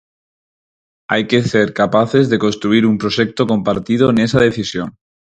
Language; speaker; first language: Galician; non-native, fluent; Spanish